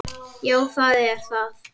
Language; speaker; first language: Icelandic; native; Icelandic